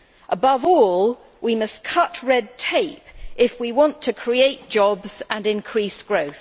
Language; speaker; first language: English; native; English